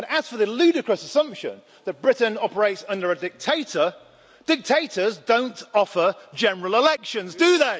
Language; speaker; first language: English; native; English